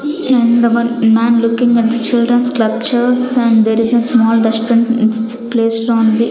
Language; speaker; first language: English; non-native, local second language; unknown